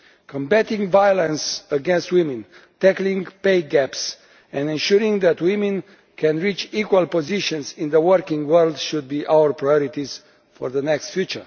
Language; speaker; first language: English; non-native, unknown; Romanian